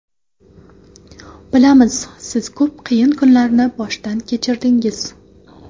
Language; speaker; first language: Uzbek; non-native, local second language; Kara-Kalpak